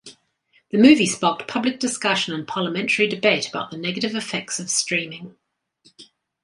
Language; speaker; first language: English; native; English